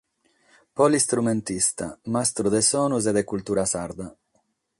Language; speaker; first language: Sardinian; non-native, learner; Catalan